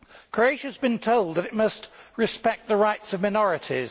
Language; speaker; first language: English; native; English